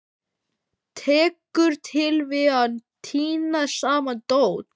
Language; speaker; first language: Icelandic; native; Icelandic